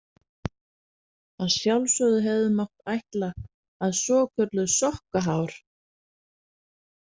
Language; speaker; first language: Icelandic; non-native, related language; Danish